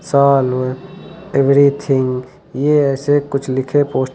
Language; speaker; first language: Hindi; native; Hindi